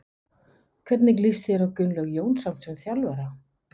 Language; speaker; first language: Icelandic; non-native, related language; Danish